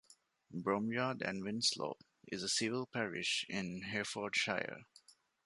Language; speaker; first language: English; non-native, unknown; Divehi